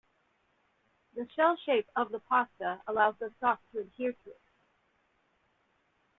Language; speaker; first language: English; native; English